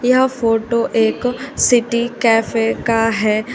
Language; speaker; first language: Hindi; native; Hindi